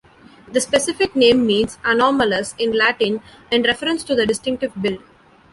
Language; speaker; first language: English; non-native, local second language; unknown